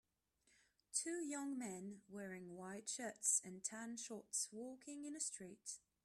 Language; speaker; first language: English; non-native, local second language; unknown